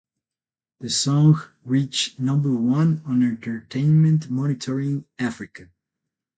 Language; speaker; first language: English; non-native, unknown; Spanish